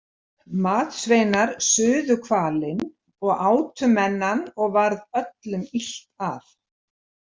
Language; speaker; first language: Icelandic; native; Icelandic